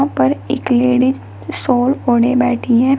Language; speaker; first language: Hindi; native; Hindi